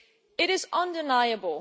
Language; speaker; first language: English; non-native, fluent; Dutch